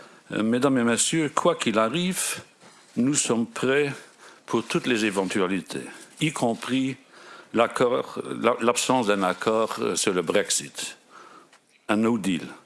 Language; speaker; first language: French; non-native, local second language; Luxembourgish